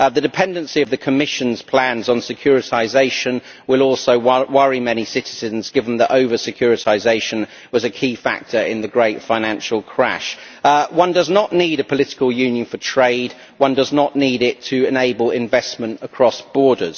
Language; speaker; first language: English; native; English